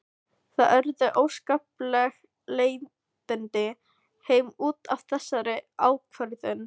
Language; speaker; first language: Icelandic; non-native, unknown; Filipino